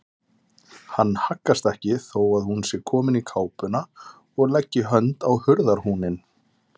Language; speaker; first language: Icelandic; native; Icelandic